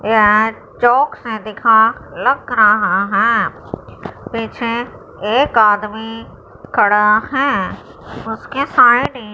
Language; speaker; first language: Hindi; non-native, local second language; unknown